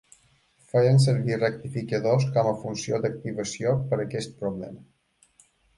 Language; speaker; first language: Catalan; native; Catalan